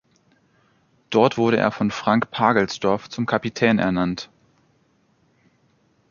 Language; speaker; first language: German; native; German